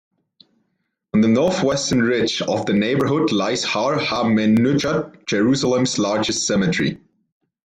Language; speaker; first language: English; non-native, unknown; German